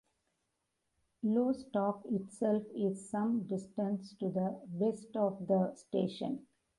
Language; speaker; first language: English; non-native, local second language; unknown